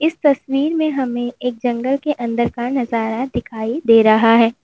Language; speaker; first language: Hindi; native; Hindi